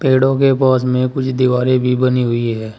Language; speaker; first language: Hindi; native; Hindi